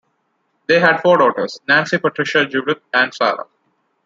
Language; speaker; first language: English; non-native, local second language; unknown